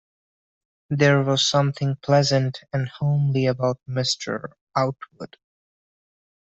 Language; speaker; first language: English; non-native, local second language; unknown